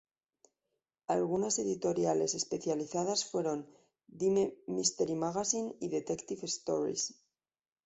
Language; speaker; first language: Spanish; native; Spanish